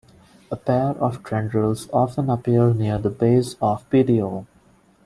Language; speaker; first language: English; non-native, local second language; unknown